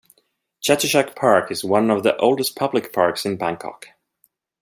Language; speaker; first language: English; non-native, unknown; Swedish